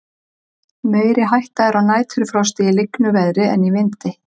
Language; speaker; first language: Icelandic; native; Icelandic